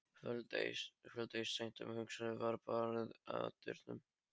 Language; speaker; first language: Icelandic; non-native, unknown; Polish